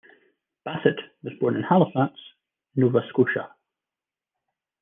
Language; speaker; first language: English; native; English